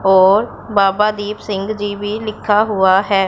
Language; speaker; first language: Hindi; non-native, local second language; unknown